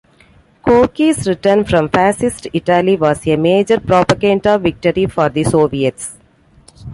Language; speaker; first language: English; non-native, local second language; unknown